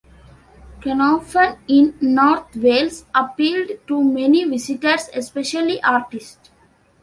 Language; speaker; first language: English; non-native, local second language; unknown